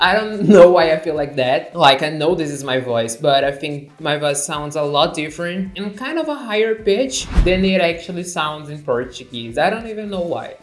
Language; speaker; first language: English; non-native, fluent; Portuguese